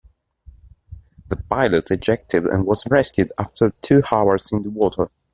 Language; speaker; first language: English; non-native, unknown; Italian